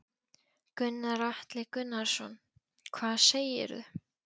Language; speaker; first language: Icelandic; non-native, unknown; Polish